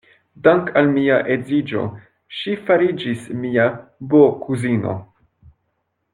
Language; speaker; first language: Esperanto; non-native, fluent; French